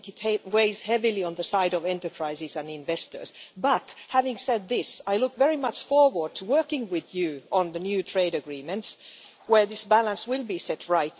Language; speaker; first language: English; non-native, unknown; Finnish